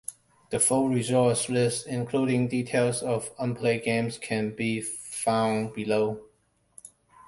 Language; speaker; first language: English; non-native, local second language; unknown